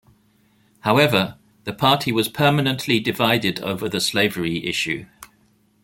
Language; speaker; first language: English; native; English